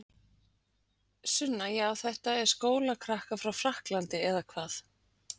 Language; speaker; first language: Icelandic; native; Icelandic